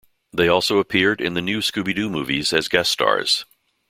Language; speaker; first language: English; native; English